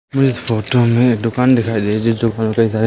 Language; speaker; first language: Hindi; native; Hindi